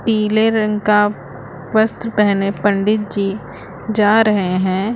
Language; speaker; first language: Hindi; native; Hindi